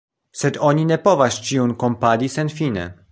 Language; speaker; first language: Esperanto; non-native, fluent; Polish